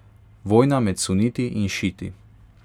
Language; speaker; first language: Slovenian; non-native, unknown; Hungarian